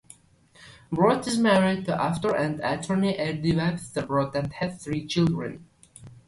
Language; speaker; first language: English; native; English